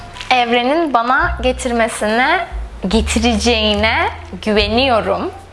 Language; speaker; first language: Turkish; native; Turkish